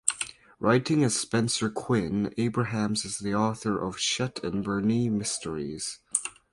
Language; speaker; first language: English; native; English